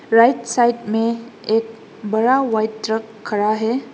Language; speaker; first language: Hindi; non-native, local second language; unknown